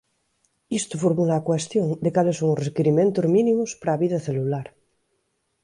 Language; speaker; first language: Galician; native; Galician